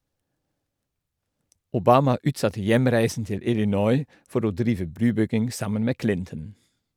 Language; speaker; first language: Norwegian; non-native, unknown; Dutch